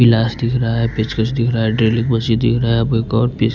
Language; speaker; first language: Hindi; non-native, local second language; Bhojpuri